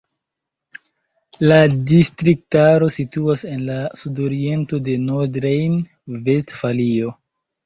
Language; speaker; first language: Esperanto; non-native, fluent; Chinese